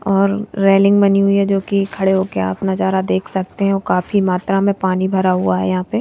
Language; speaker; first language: Hindi; native; Hindi